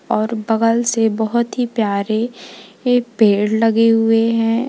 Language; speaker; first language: Hindi; native; Hindi